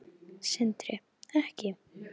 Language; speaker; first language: Icelandic; native; Icelandic